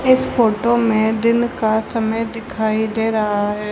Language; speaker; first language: Hindi; native; Hindi